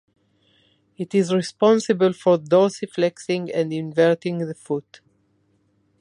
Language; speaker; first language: English; non-native, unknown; Spanish